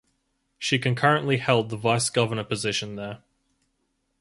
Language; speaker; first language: English; native; English